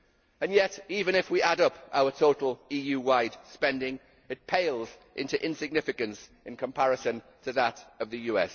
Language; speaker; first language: English; native; English